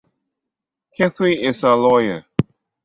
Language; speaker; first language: English; non-native, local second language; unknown